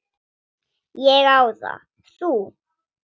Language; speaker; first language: Icelandic; non-native, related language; Swedish